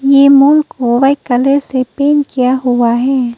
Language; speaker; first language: Hindi; non-native, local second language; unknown